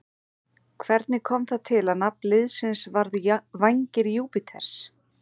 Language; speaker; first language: Icelandic; native; Icelandic